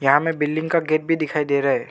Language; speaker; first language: Hindi; non-native, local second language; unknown